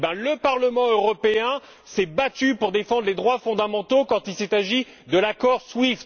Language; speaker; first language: French; native; French